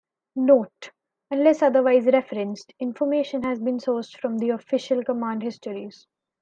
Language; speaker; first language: English; non-native, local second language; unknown